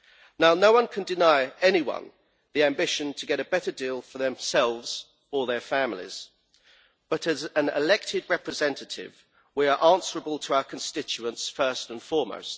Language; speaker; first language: English; native; English